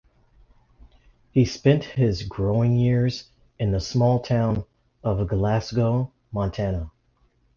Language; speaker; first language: English; native; English